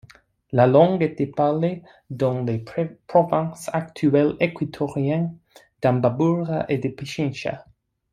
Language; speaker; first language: French; non-native, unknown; English